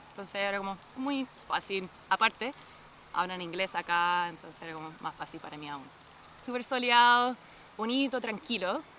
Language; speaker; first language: Spanish; non-native, fluent; English